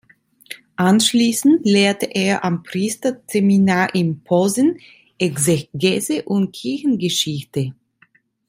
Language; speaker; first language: German; non-native, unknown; Italian